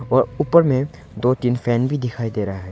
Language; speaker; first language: Hindi; non-native, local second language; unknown